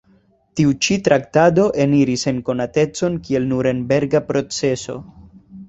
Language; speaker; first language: Esperanto; non-native, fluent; Spanish